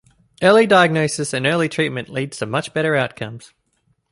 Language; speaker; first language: English; native; English